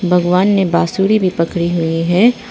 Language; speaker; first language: Hindi; non-native, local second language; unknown